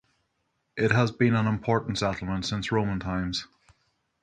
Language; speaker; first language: English; native; English